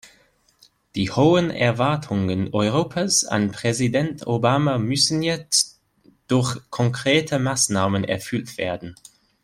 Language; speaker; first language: German; non-native, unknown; English